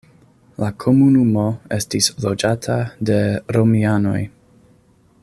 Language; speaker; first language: Esperanto; non-native, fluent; English